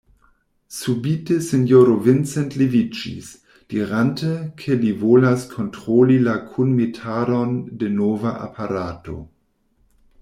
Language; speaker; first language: Esperanto; non-native, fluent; German